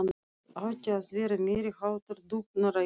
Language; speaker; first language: Icelandic; non-native, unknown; Russian